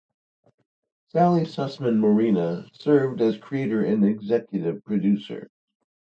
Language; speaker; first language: English; native; English